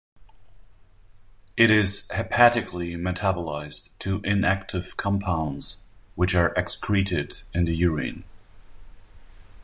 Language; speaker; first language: English; non-native, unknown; German